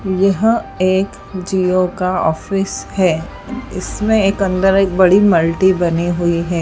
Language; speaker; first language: Hindi; native; Hindi